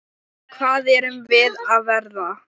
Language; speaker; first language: Icelandic; non-native, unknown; Thai